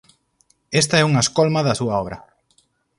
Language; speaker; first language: Galician; native; Galician